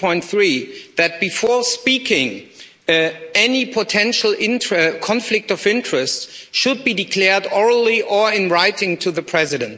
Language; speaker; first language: English; non-native, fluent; German